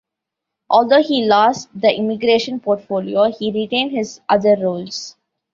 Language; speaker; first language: English; non-native, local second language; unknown